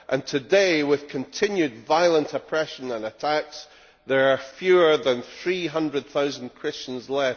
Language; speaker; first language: English; native; English